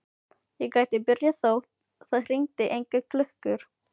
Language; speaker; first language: Icelandic; non-native, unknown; Filipino